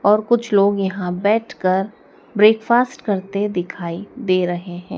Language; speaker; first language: Hindi; native; Hindi